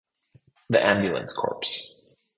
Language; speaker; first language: English; native; English